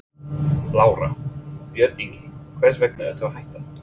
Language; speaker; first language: Icelandic; non-native, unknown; English